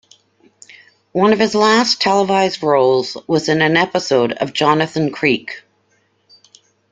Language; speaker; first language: English; native; English